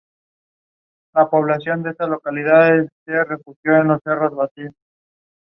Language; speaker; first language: English; non-native, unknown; Spanish